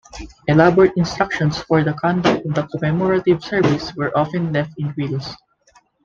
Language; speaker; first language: English; non-native, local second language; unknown